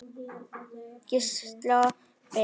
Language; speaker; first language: Icelandic; non-native, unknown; Vietnamese